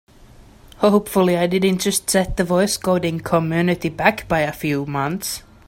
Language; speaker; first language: English; native; English